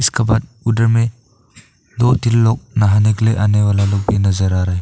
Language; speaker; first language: Hindi; non-native, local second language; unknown